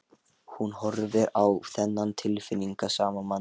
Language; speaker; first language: Icelandic; non-native, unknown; Lithuanian